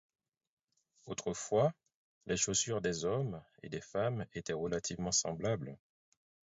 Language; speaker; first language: French; non-native, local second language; Haitian Creole